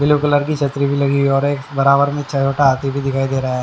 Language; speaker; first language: Hindi; native; Hindi